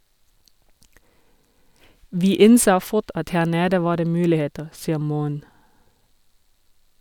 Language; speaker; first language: Norwegian; non-native, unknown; German